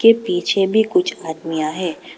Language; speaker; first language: Hindi; non-native, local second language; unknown